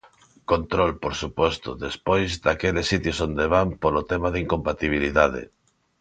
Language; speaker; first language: Galician; non-native, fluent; Spanish